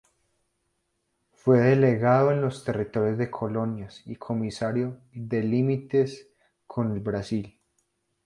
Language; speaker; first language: Spanish; native; Spanish